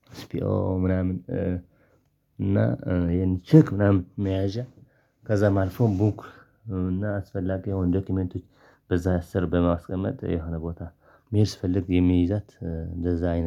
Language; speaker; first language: Amharic; non-native, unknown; Tigrinya